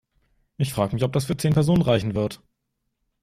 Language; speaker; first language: German; native; German